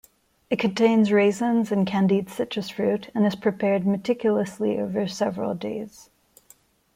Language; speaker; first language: English; non-native, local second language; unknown